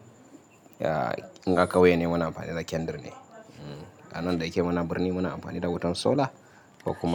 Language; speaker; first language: Hausa; native; Hausa